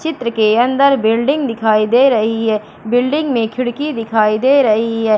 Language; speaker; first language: Hindi; native; Hindi